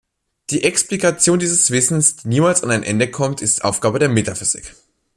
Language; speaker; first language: German; native; German